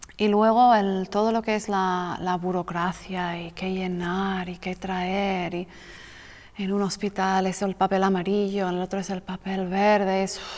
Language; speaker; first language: Spanish; non-native, fluent; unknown